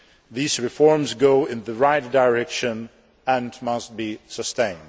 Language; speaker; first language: English; non-native, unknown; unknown